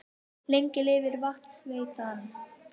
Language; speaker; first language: Icelandic; native; Icelandic